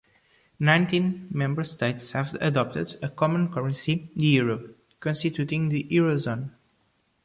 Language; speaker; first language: English; non-native, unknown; Portuguese